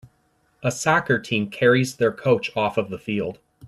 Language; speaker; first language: English; native; English